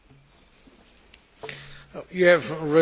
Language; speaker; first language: English; non-native, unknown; Portuguese